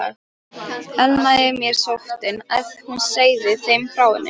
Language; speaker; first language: Icelandic; non-native, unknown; Polish